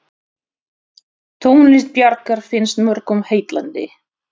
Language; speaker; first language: Icelandic; non-native, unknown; Russian